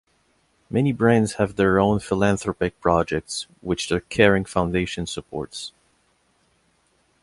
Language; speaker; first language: English; non-native, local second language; French